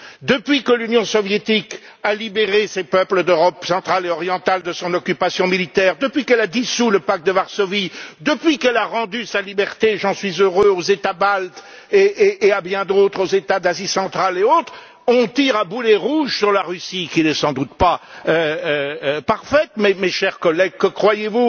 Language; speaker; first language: French; native; French